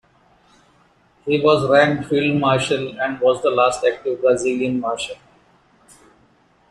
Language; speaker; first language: English; non-native, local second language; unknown